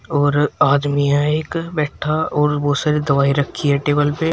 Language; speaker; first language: Hindi; native; Hindi